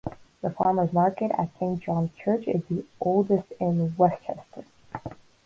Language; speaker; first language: English; non-native, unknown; Russian